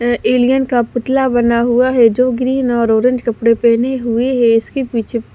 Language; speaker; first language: Hindi; non-native, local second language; Punjabi